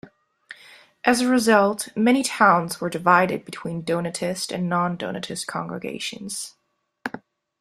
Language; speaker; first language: English; non-native, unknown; German